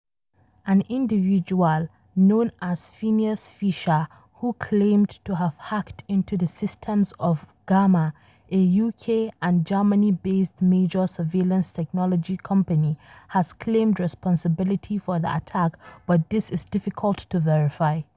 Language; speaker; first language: English; non-native, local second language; Hausa